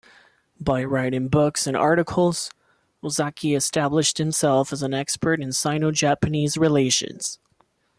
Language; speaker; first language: English; non-native, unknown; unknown